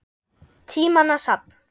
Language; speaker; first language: Icelandic; non-native, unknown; German